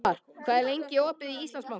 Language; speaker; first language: Icelandic; native; Icelandic